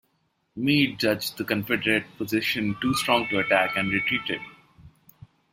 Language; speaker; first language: English; non-native, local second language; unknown